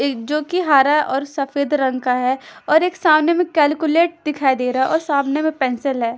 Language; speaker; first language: Hindi; non-native, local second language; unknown